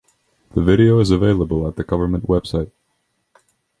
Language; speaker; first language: English; non-native, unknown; Estonian